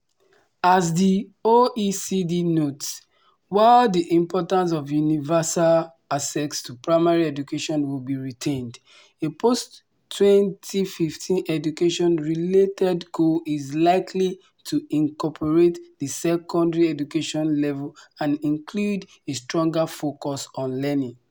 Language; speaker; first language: English; non-native, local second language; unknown